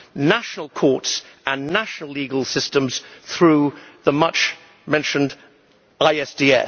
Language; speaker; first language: English; native; English